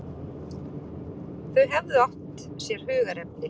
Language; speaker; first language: Icelandic; native; Icelandic